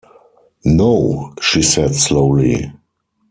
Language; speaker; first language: English; non-native, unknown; German